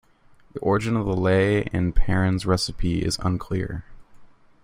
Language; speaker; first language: English; native; English